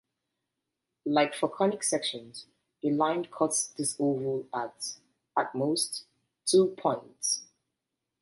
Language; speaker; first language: English; native; English